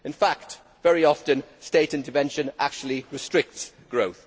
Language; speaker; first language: English; native; English